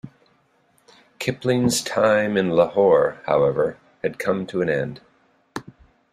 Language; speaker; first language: English; native; English